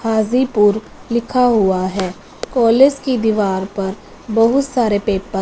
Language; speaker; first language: Hindi; non-native, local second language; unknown